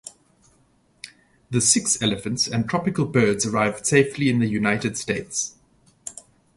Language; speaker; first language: English; native; English